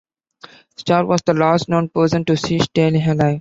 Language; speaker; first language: English; non-native, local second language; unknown